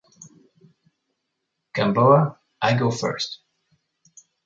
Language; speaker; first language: English; native; English